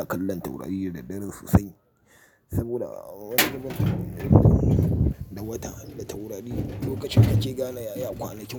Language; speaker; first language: Hausa; native; Hausa